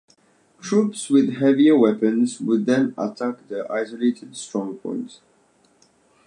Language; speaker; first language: English; native; English